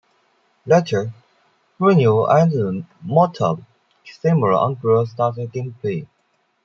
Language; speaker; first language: English; non-native, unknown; Chinese